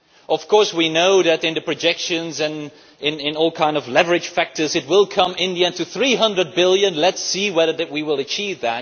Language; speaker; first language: English; non-native, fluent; Dutch